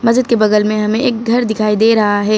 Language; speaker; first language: Hindi; native; Hindi